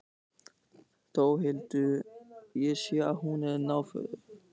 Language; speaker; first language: Icelandic; non-native, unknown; German